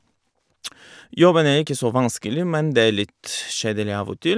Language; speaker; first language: Norwegian; non-native, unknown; Bulgarian